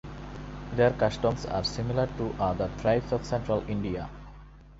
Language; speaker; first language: English; non-native, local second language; Bangla